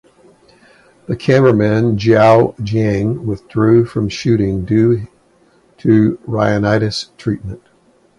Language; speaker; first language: English; native; English